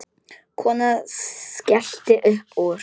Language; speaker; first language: Icelandic; non-native, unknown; Polish